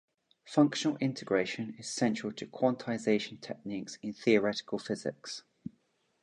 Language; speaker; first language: English; native; English